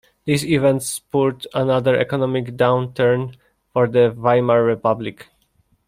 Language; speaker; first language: English; non-native, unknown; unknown